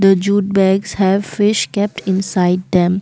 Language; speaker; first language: English; non-native, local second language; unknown